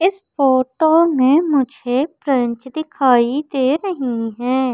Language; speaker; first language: Hindi; native; Hindi